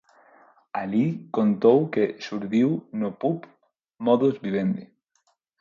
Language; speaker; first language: Galician; non-native, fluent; Spanish